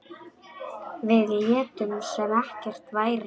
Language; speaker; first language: Icelandic; non-native, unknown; Polish